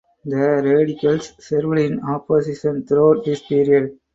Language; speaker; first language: English; non-native, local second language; Tamil